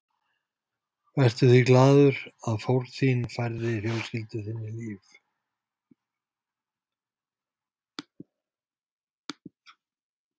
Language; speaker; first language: Icelandic; native; Icelandic